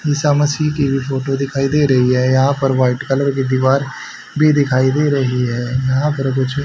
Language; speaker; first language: Hindi; native; Hindi